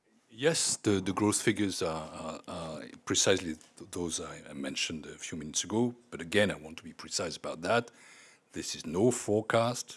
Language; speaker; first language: English; non-native, fluent; French